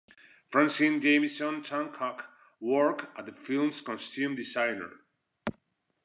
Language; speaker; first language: English; non-native, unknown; Spanish